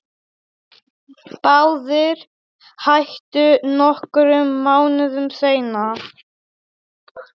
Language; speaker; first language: Icelandic; non-native, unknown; Polish